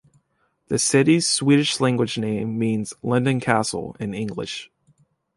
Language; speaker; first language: English; native; English